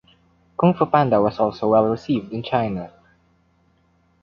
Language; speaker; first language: English; non-native, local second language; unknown